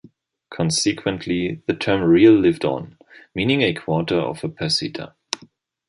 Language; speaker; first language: English; non-native, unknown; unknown